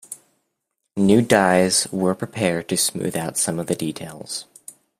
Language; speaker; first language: English; native; English